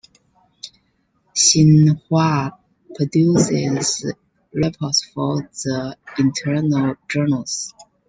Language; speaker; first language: English; non-native, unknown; Chinese